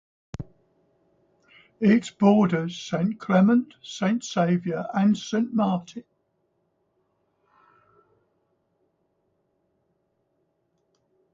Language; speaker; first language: English; native; English